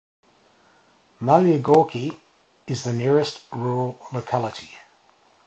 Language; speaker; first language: English; native; English